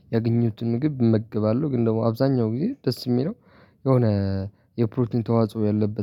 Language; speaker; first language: Amharic; non-native, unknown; Tigrinya